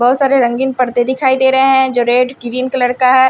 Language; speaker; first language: Hindi; non-native, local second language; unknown